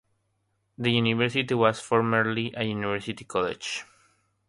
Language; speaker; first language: English; non-native, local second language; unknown